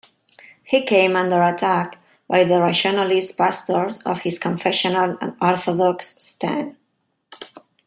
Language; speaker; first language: English; non-native, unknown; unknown